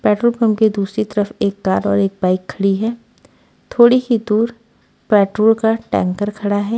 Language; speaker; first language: Hindi; native; Hindi